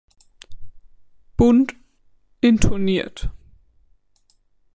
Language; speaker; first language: German; native; German